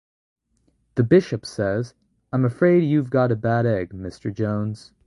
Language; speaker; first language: English; native; English